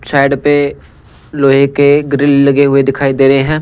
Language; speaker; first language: Hindi; non-native, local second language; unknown